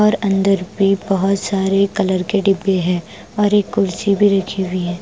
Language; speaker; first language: Hindi; non-native, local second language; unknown